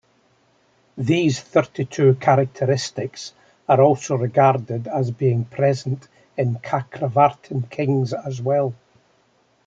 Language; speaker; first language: English; native; English